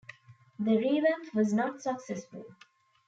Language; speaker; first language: English; non-native, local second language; Tamil